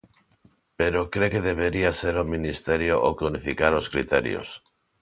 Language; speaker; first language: Galician; non-native, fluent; Spanish